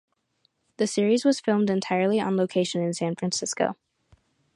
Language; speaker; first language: English; native; English